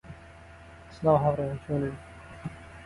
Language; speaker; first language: English; non-native, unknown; Central Kurdish